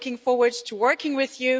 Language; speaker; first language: English; non-native, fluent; German